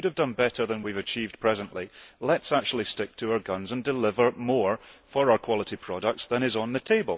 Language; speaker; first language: English; early bilingual, heritage; English